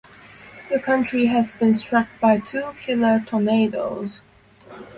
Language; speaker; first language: English; non-native, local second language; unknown